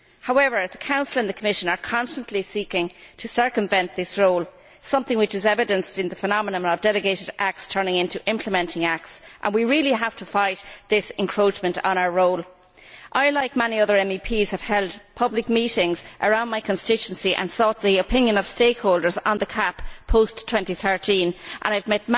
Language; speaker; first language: English; native; English